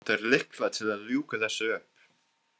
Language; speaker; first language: Icelandic; non-native, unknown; English